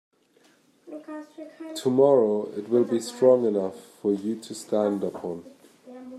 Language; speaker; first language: English; non-native, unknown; German